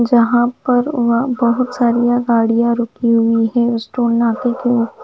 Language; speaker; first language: Hindi; non-native, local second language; Punjabi